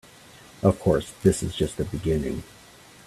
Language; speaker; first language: English; native; English